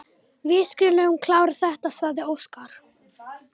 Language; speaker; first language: Icelandic; non-native, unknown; Romanian